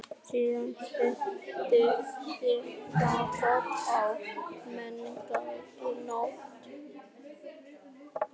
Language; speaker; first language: Icelandic; native; Icelandic